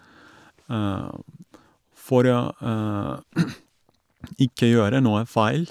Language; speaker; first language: Norwegian; non-native, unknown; Turkish